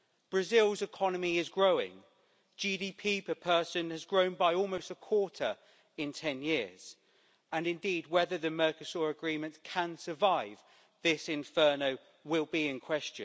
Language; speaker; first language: English; native; English